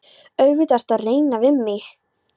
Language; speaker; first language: Icelandic; non-native, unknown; Polish